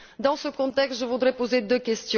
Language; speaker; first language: French; non-native, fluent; Bulgarian